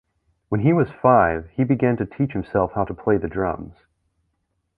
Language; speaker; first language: English; native; English